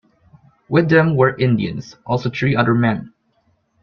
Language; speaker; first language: English; non-native, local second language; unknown